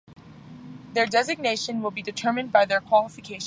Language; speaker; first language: English; native; English